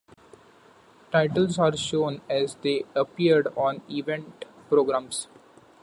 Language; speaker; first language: English; non-native, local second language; Marathi